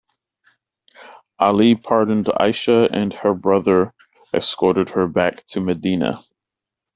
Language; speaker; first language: English; native; English